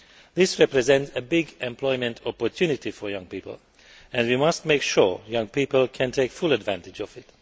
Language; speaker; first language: English; non-native, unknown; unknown